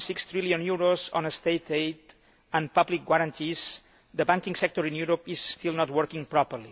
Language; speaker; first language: English; non-native, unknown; Catalan